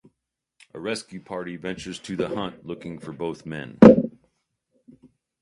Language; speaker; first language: English; native; English